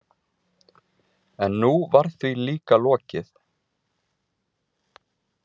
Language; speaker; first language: Icelandic; native; Icelandic